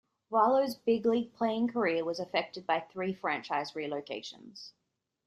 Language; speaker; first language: English; native; English